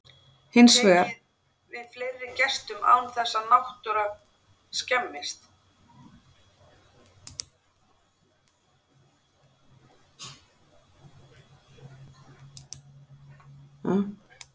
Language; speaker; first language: Icelandic; native; Icelandic